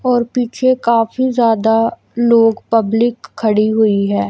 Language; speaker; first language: Hindi; non-native, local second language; Punjabi